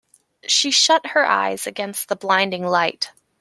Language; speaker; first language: English; native; English